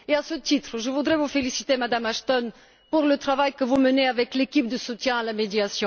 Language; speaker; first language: French; non-native, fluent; Bulgarian